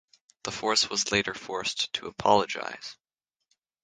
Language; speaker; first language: English; native; English